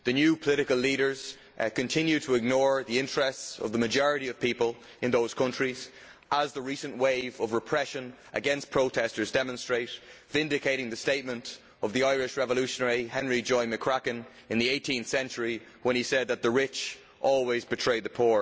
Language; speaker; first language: English; native; English